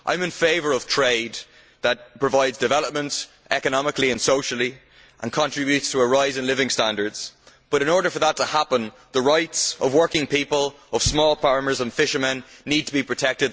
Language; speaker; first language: English; native; English